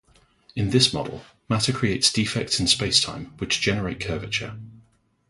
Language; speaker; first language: English; native; English